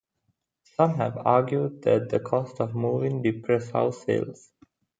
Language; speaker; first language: English; non-native, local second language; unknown